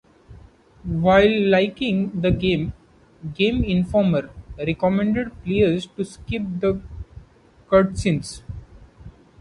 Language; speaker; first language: English; non-native, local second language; Marathi